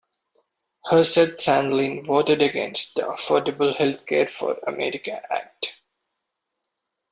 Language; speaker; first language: English; non-native, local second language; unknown